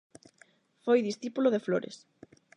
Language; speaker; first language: Galician; non-native, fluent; Spanish